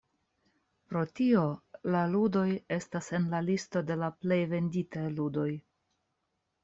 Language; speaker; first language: Esperanto; non-native, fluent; Russian